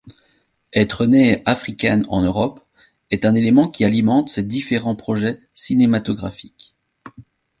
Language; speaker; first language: French; native; French